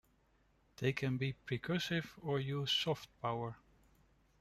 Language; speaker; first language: English; non-native, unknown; Dutch